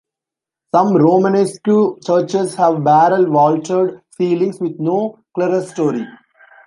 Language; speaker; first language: English; non-native, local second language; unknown